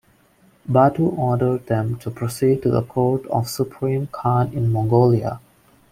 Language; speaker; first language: English; non-native, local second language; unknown